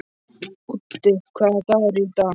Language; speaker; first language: Icelandic; non-native, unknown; Polish